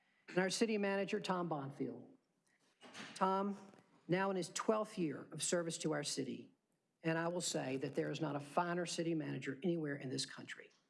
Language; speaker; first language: English; native; English